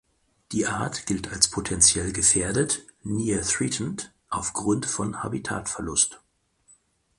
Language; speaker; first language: German; native; German